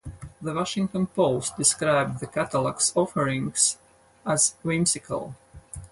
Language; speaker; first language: English; non-native, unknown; Latvian